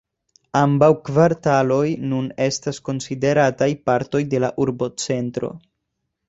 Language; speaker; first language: Esperanto; non-native, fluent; Spanish